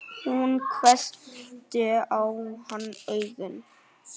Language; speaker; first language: Icelandic; non-native, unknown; Vietnamese